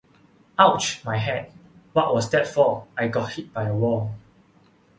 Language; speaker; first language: English; non-native, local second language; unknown